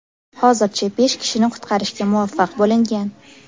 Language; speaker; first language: Uzbek; native; Uzbek